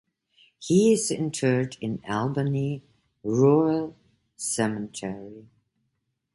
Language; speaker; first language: English; non-native, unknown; German